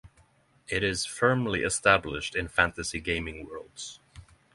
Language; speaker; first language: English; non-native, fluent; Norwegian